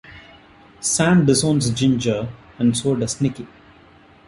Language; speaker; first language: English; non-native, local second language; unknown